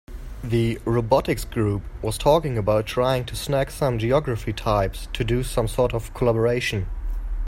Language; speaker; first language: English; native; English